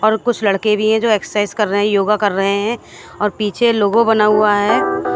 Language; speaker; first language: Hindi; native; Hindi